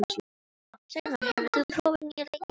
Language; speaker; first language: Icelandic; non-native, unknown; Filipino